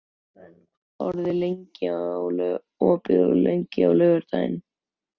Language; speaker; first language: Icelandic; native; Icelandic